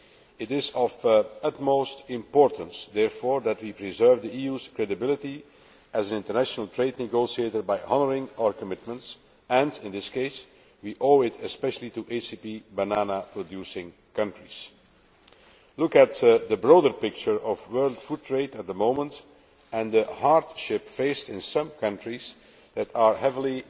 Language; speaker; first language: English; non-native, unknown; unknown